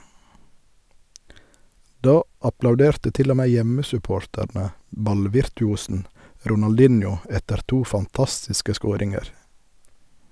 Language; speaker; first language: Norwegian; native; Norwegian